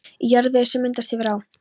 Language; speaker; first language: Icelandic; non-native, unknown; Polish